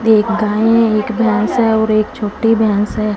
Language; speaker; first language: Hindi; non-native, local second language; Punjabi